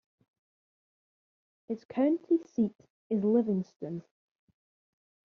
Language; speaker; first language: English; native; English